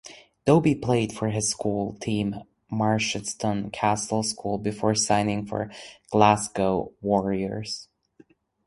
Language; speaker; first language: English; native; English